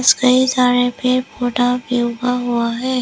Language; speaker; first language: Hindi; non-native, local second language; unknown